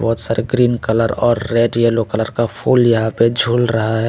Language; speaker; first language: Hindi; non-native, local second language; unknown